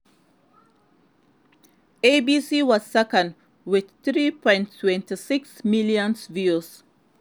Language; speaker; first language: English; non-native, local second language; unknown